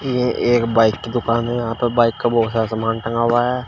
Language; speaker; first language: Hindi; native; Hindi